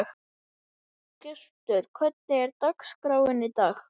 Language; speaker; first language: Icelandic; native; Icelandic